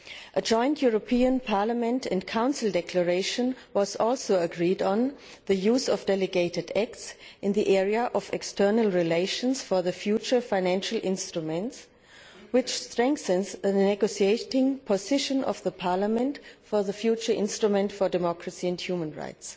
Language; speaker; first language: English; non-native, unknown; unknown